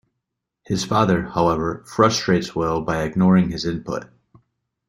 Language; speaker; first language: English; native; English